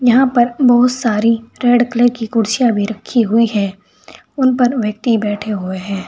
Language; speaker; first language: Hindi; native; Hindi